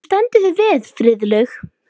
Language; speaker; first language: Icelandic; native; Icelandic